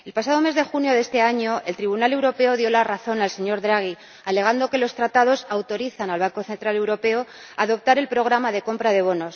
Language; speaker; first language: Spanish; native; Spanish